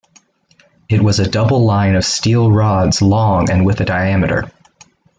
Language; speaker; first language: English; native; English